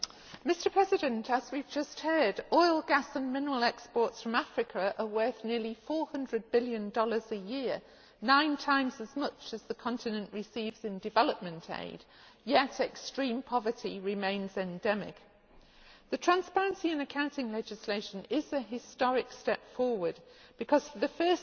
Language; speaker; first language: English; native; English